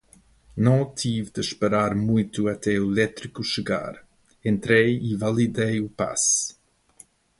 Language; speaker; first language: Portuguese; non-native, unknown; English